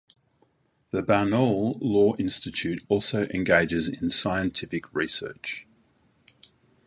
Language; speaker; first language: English; native; English